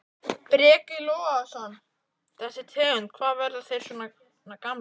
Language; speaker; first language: Icelandic; native; Icelandic